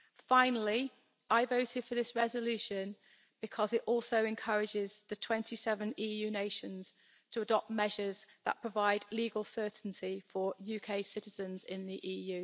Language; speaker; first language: English; native; English